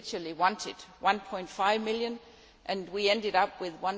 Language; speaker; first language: English; non-native, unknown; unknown